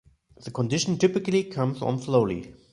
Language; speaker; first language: English; non-native, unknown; German